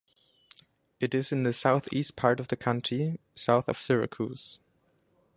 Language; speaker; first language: English; non-native, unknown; German